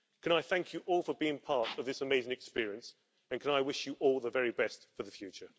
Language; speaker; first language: English; native; English